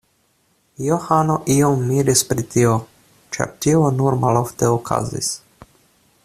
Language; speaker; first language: Esperanto; non-native, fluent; Russian